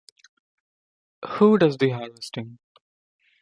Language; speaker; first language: English; non-native, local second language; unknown